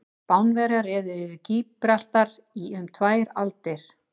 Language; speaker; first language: Icelandic; native; Icelandic